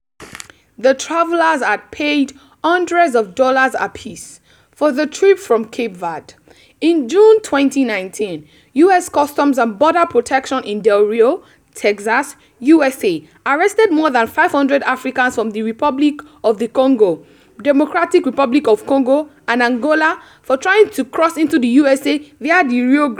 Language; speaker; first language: English; non-native, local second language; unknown